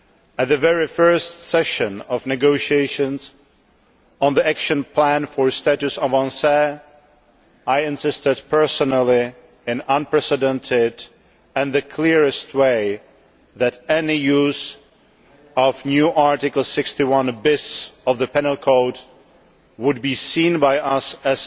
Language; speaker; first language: English; non-native, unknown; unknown